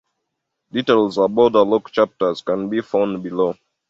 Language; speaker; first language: English; non-native, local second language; Ganda